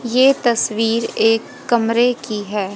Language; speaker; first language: Hindi; native; Hindi